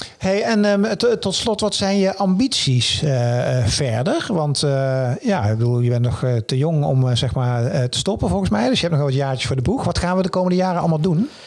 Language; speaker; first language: Dutch; native; Dutch